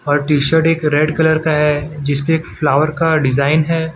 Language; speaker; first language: Hindi; non-native, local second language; Gujarati